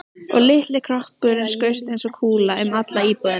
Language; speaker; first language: Icelandic; native; Icelandic